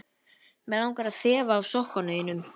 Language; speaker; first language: Icelandic; native; Icelandic